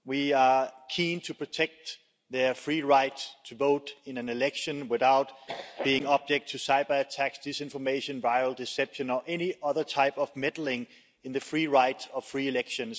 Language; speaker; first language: English; non-native, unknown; Danish